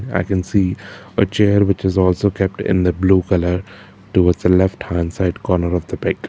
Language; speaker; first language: English; non-native, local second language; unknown